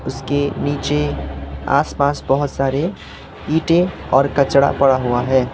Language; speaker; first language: Hindi; non-native, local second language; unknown